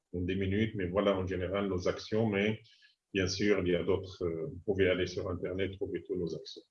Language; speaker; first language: French; non-native, fluent; Arabic